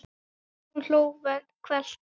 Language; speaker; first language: Icelandic; native; Icelandic